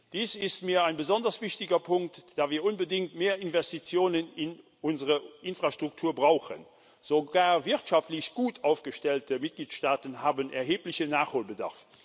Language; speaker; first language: German; non-native, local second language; Luxembourgish